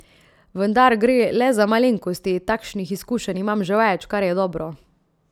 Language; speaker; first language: Slovenian; native; Slovenian